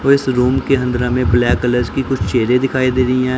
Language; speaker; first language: Hindi; non-native, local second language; Punjabi